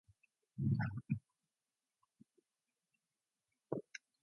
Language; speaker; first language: English; non-native, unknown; Mongolian